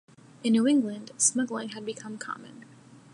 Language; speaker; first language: English; native; English